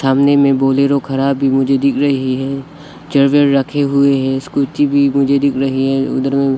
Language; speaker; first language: Hindi; non-native, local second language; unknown